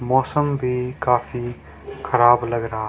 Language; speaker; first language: Hindi; native; Hindi